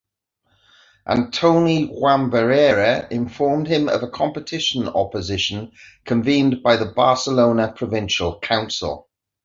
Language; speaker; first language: English; native; English